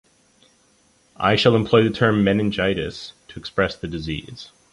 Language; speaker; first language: English; native; English